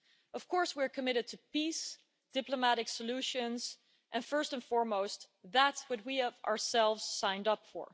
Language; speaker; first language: English; non-native, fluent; Dutch